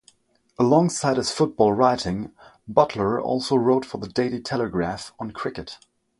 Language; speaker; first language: English; non-native, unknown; French